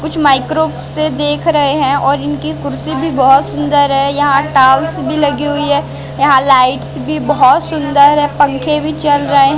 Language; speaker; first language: Hindi; native; Hindi